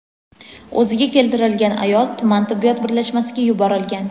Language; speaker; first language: Uzbek; native; Uzbek